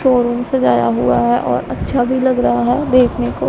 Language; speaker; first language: Hindi; non-native, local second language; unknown